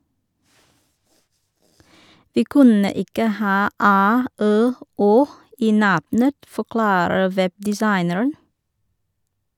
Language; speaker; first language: Norwegian; non-native, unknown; Vietnamese